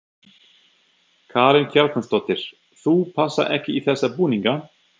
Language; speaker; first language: Icelandic; non-native, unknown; German